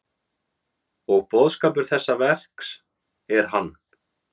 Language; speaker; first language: Icelandic; native; Icelandic